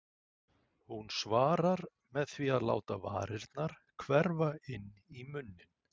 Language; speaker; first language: Icelandic; native; Icelandic